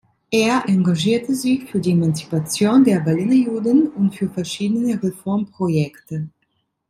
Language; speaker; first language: German; non-native, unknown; Italian